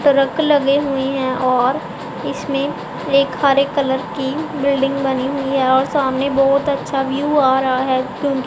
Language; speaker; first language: Hindi; non-native, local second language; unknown